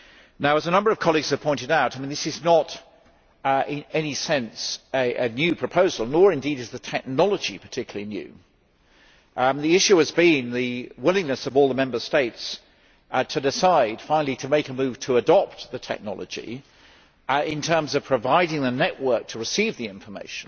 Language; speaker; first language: English; native; English